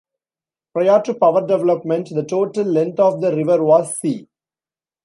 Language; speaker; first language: English; non-native, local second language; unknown